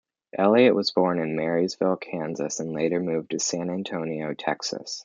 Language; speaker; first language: English; native; English